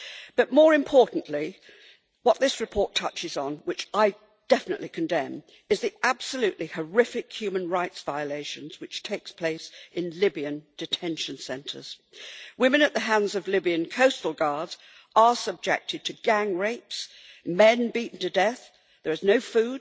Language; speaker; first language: English; native; English